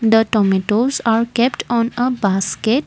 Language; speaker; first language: English; non-native, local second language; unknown